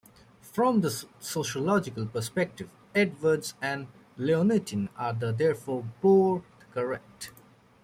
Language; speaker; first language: English; native; English